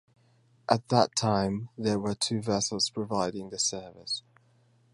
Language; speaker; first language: English; native; English